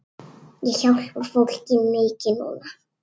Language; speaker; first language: Icelandic; native; Icelandic